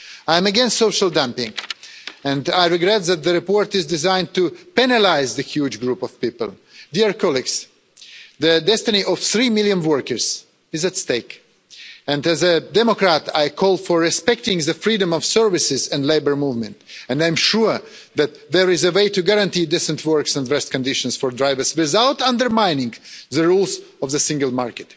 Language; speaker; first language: English; non-native, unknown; Russian